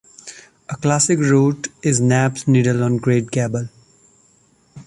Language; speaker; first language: English; non-native, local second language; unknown